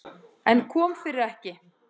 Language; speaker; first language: Icelandic; native; Icelandic